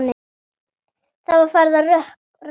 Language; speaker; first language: Icelandic; native; Icelandic